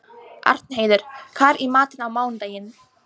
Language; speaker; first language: Icelandic; non-native, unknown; Polish